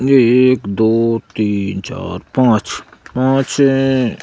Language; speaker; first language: Hindi; native; Hindi